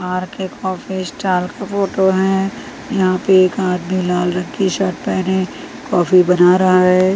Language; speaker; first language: Hindi; non-native, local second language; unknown